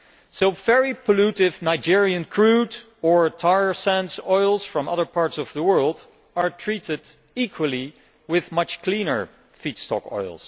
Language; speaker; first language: English; non-native, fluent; Dutch